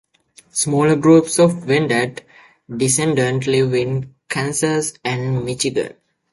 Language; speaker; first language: English; native; English